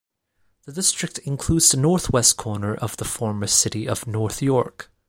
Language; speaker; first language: English; non-native, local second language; Cantonese